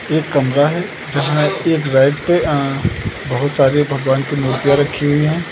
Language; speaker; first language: Hindi; native; Hindi